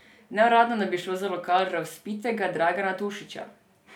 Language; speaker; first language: Slovenian; non-native, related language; Serbian